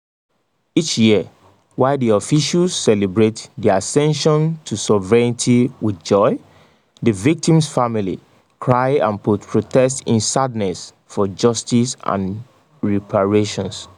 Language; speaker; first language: English; non-native, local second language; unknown